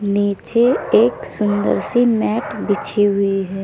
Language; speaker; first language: Hindi; native; Hindi